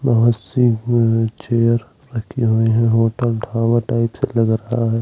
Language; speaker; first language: Hindi; native; Hindi